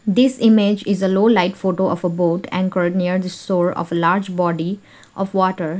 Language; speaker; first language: English; non-native, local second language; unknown